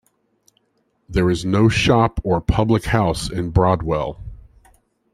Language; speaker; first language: English; native; English